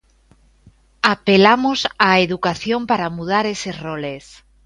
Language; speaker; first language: Galician; native; Galician